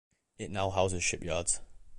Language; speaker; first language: English; native; English